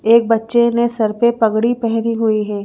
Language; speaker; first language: Hindi; native; Hindi